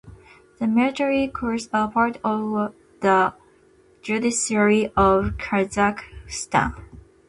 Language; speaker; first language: English; non-native, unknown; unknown